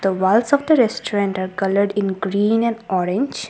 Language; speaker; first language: English; non-native, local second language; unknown